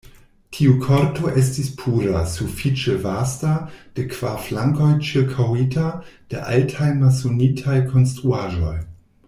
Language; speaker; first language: Esperanto; non-native, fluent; German